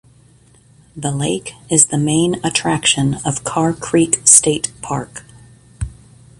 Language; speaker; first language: English; native; English